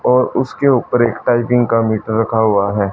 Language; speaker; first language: Hindi; native; Hindi